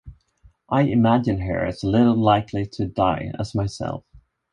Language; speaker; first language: English; non-native, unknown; Swedish